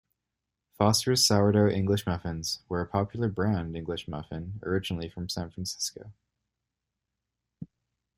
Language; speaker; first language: English; native; English